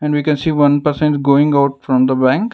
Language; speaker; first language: English; non-native, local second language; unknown